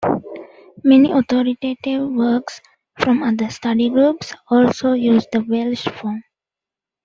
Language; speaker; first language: English; non-native, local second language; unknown